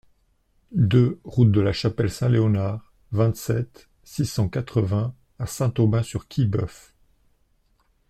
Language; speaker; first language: French; native; French